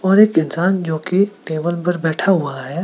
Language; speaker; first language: Hindi; non-native, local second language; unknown